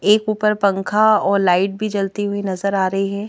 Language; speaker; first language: Hindi; native; Hindi